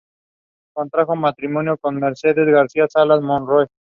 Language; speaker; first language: English; non-native, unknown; Spanish